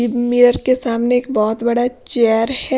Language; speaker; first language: Hindi; non-native, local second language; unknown